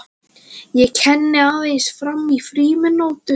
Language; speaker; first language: Icelandic; non-native, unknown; Latvian